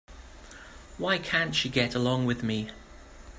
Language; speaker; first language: English; native; English